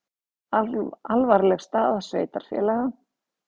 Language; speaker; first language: Icelandic; native; Icelandic